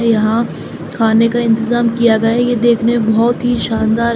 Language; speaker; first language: Hindi; native; Hindi